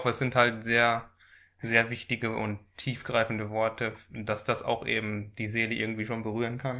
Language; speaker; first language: German; native; German